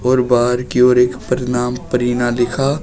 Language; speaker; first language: Hindi; native; Hindi